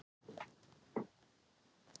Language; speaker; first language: Icelandic; non-native, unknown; Thai